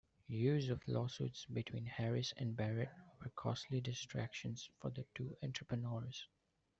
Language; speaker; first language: English; non-native, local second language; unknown